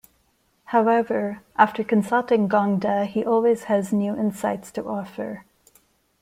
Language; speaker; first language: English; non-native, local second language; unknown